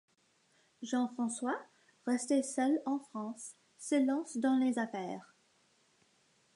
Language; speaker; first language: French; non-native, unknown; English